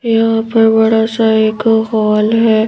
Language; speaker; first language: Hindi; native; Hindi